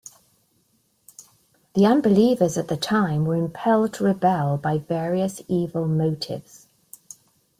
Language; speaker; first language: English; native; English